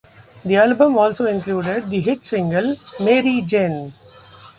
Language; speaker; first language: English; non-native, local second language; Marathi